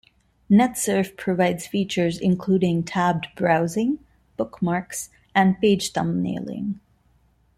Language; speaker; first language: English; non-native, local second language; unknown